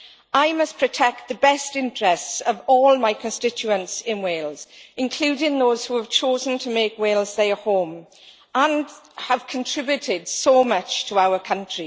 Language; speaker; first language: English; native; English